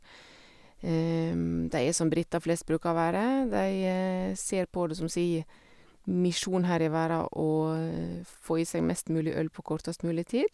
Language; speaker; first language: Norwegian; native; Norwegian